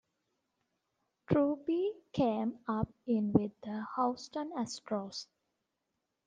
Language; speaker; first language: English; non-native, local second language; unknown